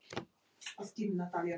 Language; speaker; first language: Icelandic; non-native, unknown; Polish